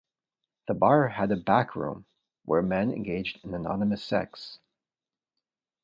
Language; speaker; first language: English; native; English